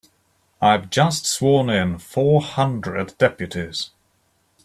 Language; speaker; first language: English; native; English